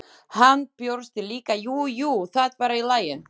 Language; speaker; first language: Icelandic; non-native, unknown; Slovak